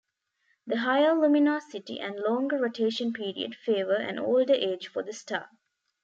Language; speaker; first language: English; non-native, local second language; Tamil